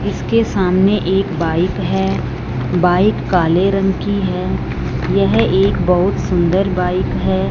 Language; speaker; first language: Hindi; non-native, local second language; Punjabi